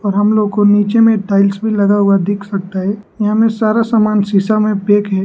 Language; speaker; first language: Hindi; non-native, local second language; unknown